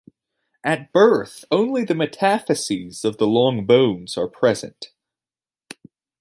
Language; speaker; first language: English; native; English